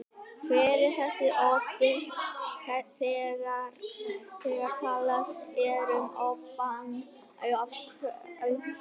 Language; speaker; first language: Icelandic; native; Icelandic